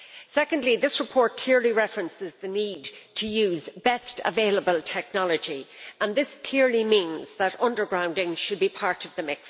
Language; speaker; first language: English; native; English